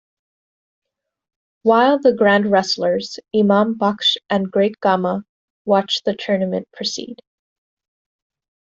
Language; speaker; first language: English; native; English